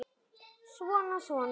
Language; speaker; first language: Icelandic; native; Icelandic